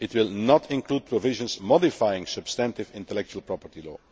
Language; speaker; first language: English; non-native, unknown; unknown